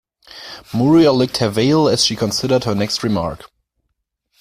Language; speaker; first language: English; non-native, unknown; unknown